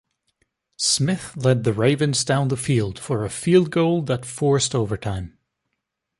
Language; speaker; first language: English; native; English